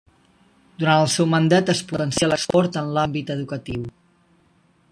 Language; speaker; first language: Catalan; native; Catalan